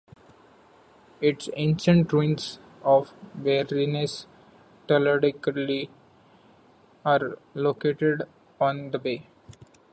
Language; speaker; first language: English; non-native, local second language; Marathi